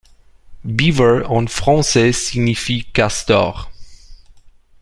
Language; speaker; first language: French; non-native, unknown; Romanian